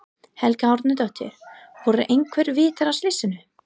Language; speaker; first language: Icelandic; non-native, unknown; English